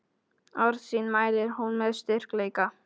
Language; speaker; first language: Icelandic; non-native, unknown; Polish